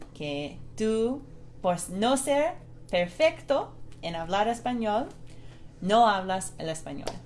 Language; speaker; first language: Spanish; non-native, fluent; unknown